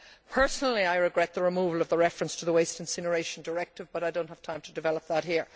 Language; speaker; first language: English; native; English